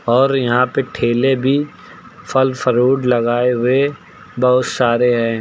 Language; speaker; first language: Hindi; native; Hindi